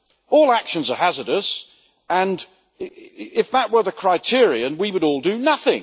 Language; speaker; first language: English; native; English